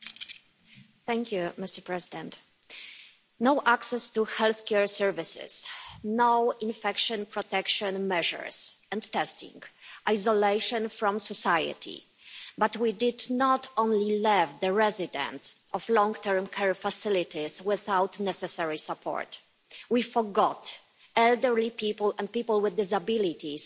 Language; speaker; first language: English; non-native, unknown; Polish